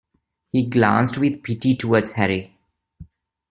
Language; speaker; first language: English; non-native, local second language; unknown